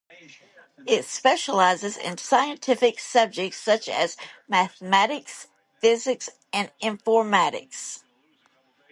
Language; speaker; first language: English; native; English